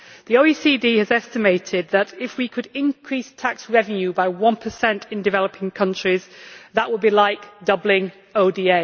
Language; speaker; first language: English; native; English